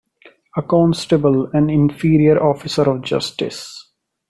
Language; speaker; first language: English; non-native, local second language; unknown